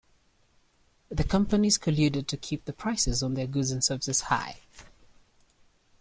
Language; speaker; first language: English; native; English